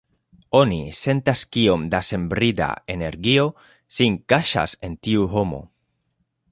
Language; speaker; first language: Esperanto; non-native, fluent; Spanish